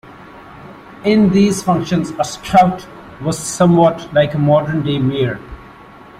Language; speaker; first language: English; non-native, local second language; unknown